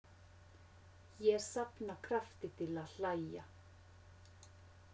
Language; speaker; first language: Icelandic; non-native, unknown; Finnish